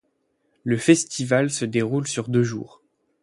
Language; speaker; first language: French; native; French